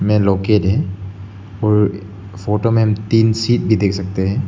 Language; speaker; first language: Hindi; non-native, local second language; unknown